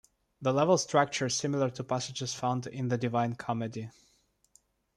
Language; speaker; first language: English; non-native, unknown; Russian